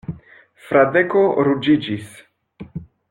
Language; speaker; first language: Esperanto; non-native, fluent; French